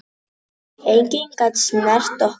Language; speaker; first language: Icelandic; non-native, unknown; Polish